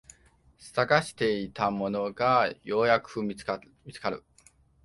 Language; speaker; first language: Japanese; non-native, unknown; Chinese